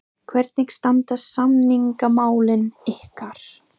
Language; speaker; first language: Icelandic; non-native, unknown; English